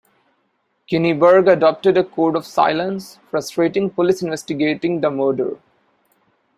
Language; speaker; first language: English; non-native, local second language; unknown